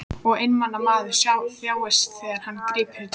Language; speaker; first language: Icelandic; native; Icelandic